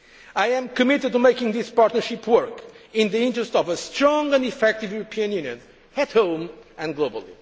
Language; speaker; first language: English; non-native, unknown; Portuguese